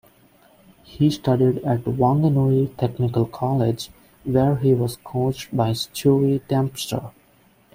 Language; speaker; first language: English; non-native, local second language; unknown